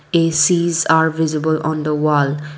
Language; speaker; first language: English; non-native, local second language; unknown